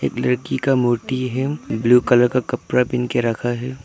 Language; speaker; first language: Hindi; early bilingual, other home language; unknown